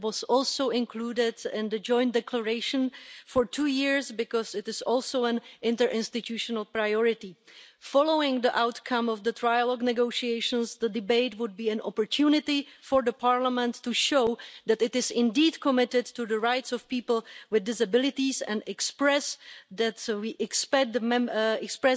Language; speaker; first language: English; non-native, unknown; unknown